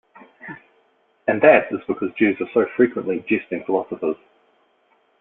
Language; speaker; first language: English; native; English